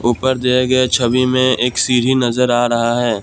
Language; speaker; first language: Hindi; non-native, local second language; Assamese